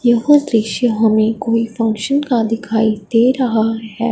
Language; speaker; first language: Hindi; non-native, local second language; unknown